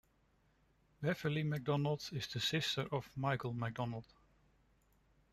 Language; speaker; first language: English; non-native, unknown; Dutch